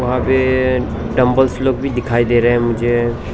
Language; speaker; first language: Hindi; non-native, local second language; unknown